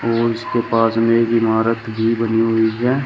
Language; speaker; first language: Hindi; native; Hindi